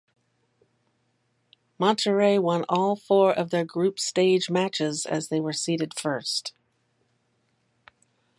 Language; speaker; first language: English; native; English